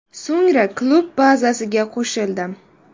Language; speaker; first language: Uzbek; native; Uzbek